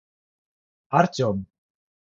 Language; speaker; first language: Russian; non-native, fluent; Georgian